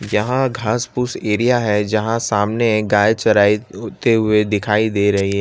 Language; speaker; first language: Hindi; non-native, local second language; Gujarati